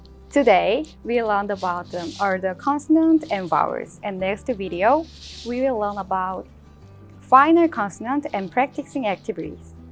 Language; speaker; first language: English; non-native, fluent; Korean